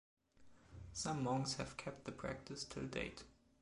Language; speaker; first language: English; non-native, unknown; German